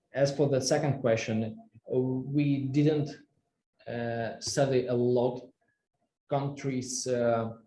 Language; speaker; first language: English; non-native, fluent; Russian